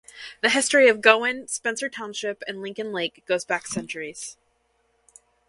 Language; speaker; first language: English; native; English